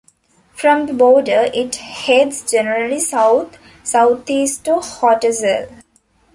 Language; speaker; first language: English; non-native, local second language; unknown